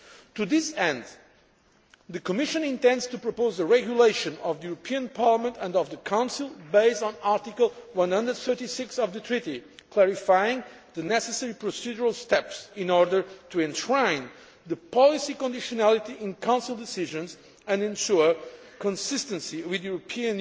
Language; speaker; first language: English; non-native, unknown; Portuguese